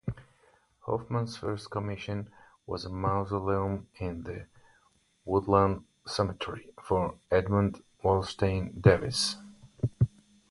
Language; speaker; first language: English; non-native, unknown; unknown